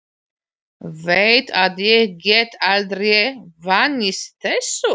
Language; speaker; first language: Icelandic; non-native, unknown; Polish